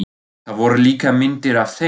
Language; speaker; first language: Icelandic; non-native, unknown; German